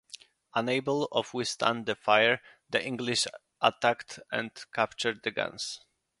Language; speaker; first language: English; non-native, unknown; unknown